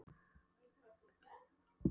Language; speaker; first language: Icelandic; non-native, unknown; Polish